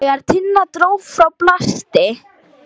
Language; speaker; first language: Icelandic; non-native, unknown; Lithuanian